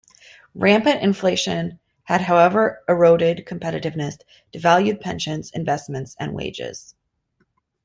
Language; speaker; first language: English; native; English